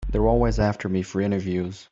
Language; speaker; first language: English; native; English